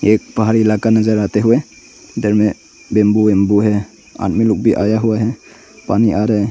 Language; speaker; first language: Hindi; non-native, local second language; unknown